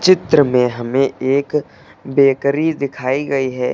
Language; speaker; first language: Hindi; native; Hindi